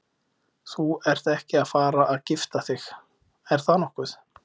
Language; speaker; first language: Icelandic; native; Icelandic